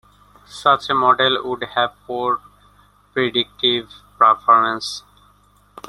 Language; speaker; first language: English; non-native, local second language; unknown